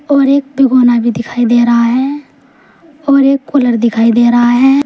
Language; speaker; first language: Hindi; native; Hindi